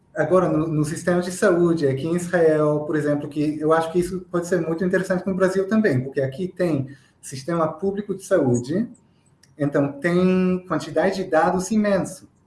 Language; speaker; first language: Portuguese; non-native, fluent; Hebrew